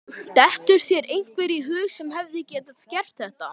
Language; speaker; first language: Icelandic; native; Icelandic